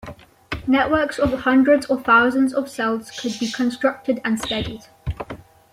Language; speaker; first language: English; native; English